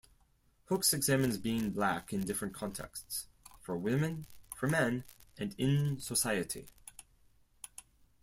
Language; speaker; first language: English; non-native, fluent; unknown